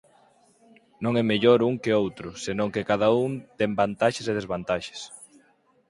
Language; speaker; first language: Galician; native; Galician